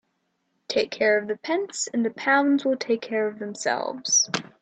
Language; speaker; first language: English; native; English